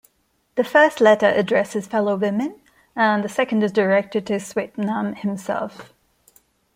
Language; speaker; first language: English; non-native, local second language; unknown